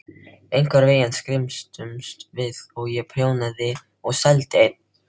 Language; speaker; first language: Icelandic; non-native, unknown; Filipino